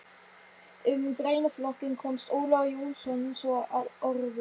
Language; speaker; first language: Icelandic; non-native, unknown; German